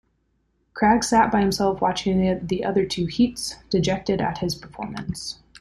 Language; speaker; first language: English; native; English